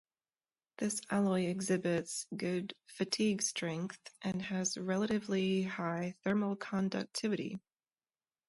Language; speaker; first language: English; native; English